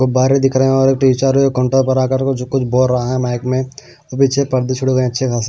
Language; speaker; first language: Hindi; non-native, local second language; Punjabi